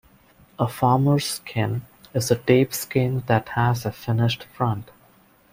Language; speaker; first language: English; non-native, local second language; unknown